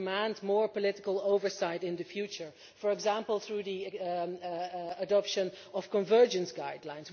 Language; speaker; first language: English; non-native, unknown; Dutch